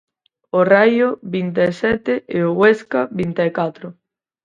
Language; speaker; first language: Galician; native; Galician